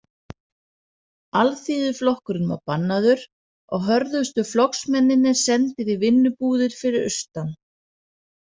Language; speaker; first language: Icelandic; non-native, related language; Danish